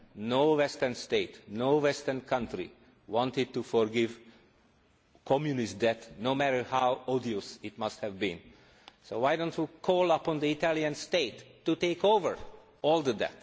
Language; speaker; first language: English; non-native, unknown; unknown